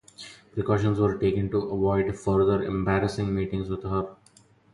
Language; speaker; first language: English; non-native, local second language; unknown